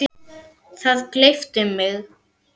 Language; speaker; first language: Icelandic; non-native, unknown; German